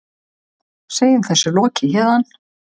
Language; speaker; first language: Icelandic; native; Icelandic